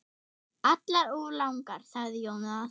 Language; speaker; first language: Icelandic; non-native, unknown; German